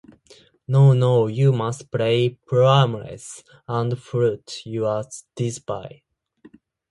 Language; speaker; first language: English; non-native, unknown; Japanese